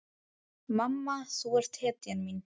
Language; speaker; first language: Icelandic; native; Icelandic